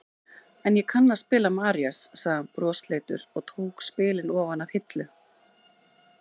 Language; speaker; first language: Icelandic; native; Icelandic